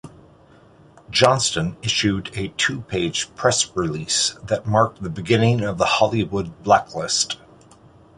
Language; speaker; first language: English; native; English